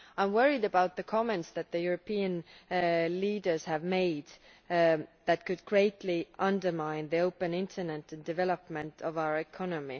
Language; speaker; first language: English; non-native, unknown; Estonian